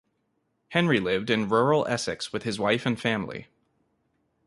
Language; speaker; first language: English; native; English